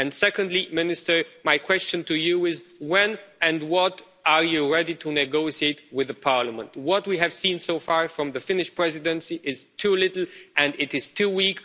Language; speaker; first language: English; non-native, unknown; Romanian